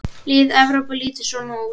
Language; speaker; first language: Icelandic; native; Icelandic